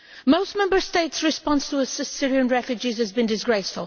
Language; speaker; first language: English; non-native, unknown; Portuguese